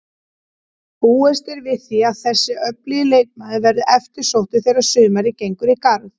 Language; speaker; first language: Icelandic; native; Icelandic